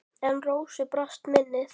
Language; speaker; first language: Icelandic; native; Icelandic